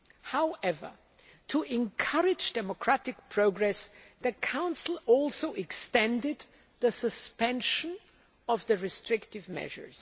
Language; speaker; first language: English; non-native, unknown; German